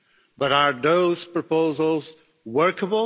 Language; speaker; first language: English; non-native, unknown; Portuguese